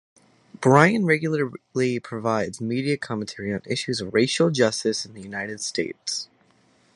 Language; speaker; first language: English; native; English